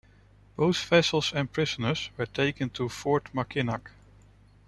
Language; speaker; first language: English; non-native, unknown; Dutch